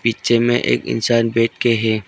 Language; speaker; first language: Hindi; non-native, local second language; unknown